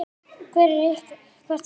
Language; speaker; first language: Icelandic; native; Icelandic